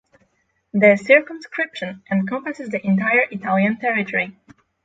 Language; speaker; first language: English; non-native, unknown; Polish